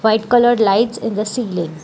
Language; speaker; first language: English; non-native, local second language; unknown